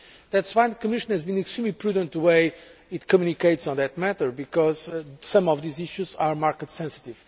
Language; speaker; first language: English; non-native, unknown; Portuguese